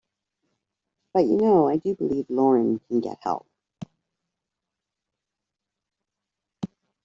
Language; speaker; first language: English; native; English